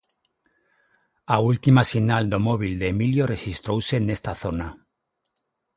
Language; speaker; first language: Galician; non-native, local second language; Spanish